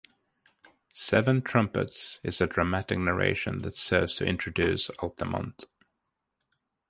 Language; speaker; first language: English; native; English